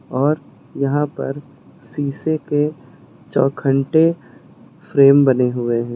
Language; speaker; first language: Hindi; native; Hindi